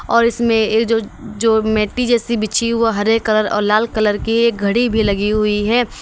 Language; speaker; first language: Hindi; native; Hindi